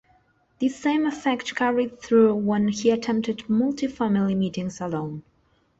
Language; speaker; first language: English; non-native, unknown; Spanish